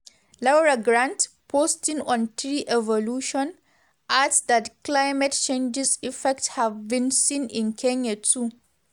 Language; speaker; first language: English; non-native, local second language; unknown